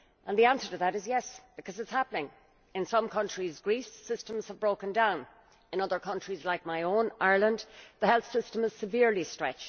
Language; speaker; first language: English; native; English